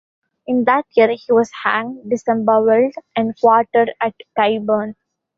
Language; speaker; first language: English; non-native, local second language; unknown